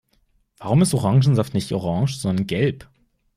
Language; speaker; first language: German; native; German